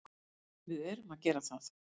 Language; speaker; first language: Icelandic; native; Icelandic